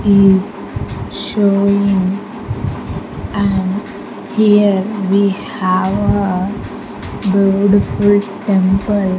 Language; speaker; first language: English; non-native, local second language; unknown